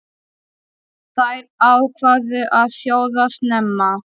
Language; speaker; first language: Icelandic; non-native, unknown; Polish